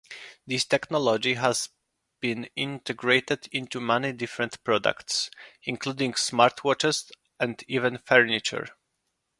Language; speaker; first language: English; non-native, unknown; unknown